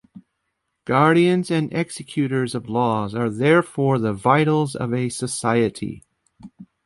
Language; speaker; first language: English; native; English